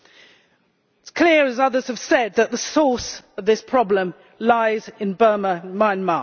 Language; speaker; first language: English; native; English